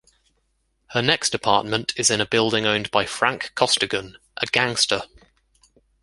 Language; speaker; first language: English; native; English